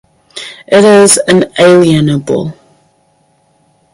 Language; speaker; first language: English; native; English